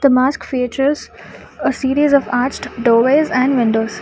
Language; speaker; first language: English; non-native, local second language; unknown